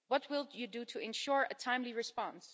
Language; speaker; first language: English; non-native, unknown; Dutch